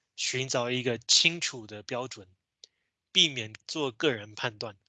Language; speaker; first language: Chinese; native; Chinese